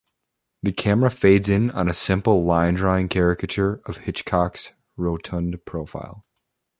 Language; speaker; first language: English; native; English